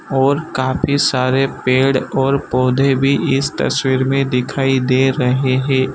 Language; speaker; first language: Hindi; non-native, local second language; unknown